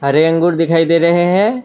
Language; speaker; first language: Hindi; non-native, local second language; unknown